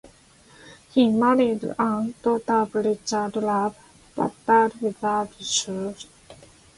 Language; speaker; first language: English; non-native, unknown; Japanese